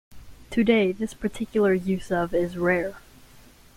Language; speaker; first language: English; native; English